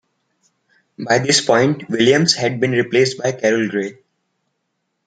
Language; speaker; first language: English; non-native, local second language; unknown